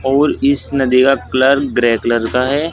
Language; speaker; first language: Hindi; native; Hindi